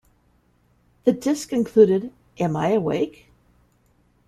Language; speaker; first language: English; native; English